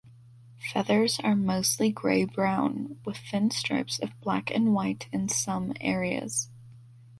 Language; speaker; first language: English; native; English